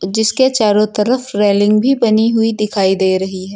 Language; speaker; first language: Hindi; native; Hindi